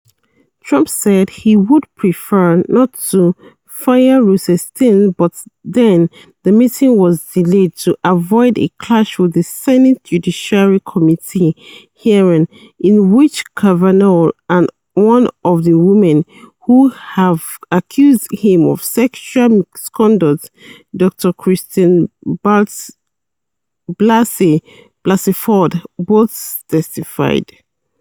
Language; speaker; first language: English; non-native, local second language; Yoruba